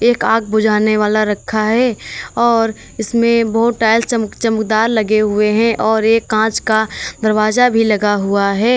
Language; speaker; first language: Hindi; native; Hindi